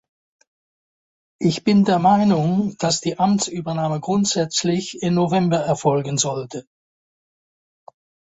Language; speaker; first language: German; non-native, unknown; Dutch